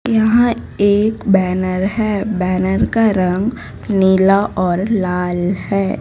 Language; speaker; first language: Hindi; non-native, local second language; Gujarati